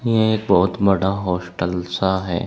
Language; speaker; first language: Hindi; native; Hindi